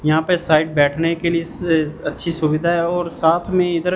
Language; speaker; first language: Hindi; non-native, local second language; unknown